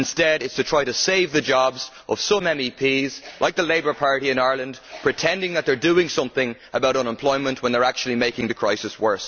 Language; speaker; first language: English; native; English